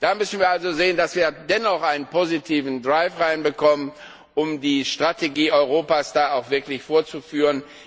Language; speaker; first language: German; non-native, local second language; Luxembourgish